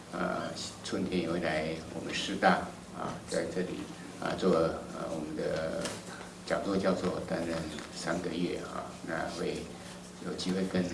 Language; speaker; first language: Chinese; native; Chinese